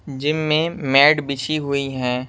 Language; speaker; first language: Hindi; non-native, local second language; Punjabi